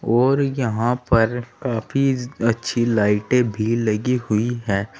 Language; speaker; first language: Hindi; native; Hindi